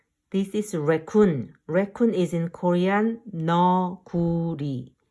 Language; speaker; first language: English; non-native, fluent; Korean